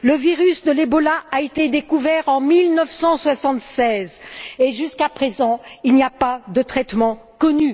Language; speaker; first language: French; native; French